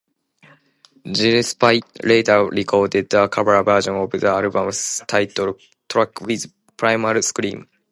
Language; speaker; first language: English; non-native, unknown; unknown